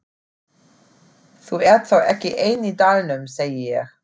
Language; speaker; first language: Icelandic; non-native, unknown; German